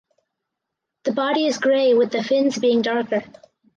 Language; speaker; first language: English; native; English